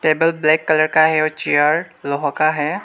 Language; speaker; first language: Hindi; non-native, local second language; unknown